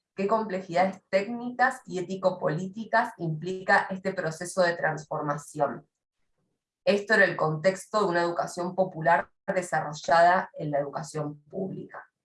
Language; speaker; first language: Spanish; native; Spanish